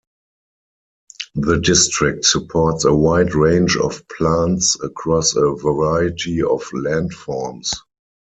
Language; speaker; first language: English; non-native, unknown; German